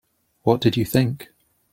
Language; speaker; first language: English; native; English